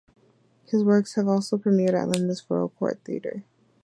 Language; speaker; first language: English; native; English